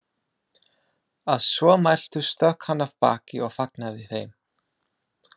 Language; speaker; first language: Icelandic; non-native, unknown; English